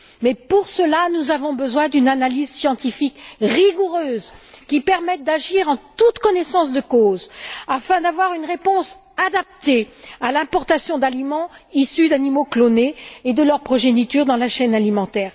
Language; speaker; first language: French; native; French